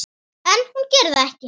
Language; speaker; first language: Icelandic; native; Icelandic